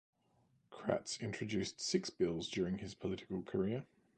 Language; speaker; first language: English; native; English